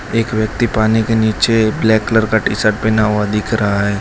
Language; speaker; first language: Hindi; non-native, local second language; Gujarati